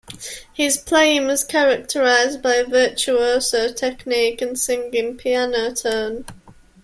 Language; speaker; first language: English; native; English